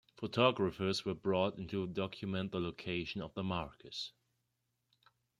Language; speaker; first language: English; non-native, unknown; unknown